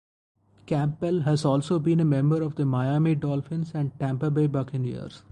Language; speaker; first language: English; non-native, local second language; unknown